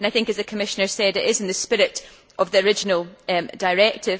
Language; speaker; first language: English; native; English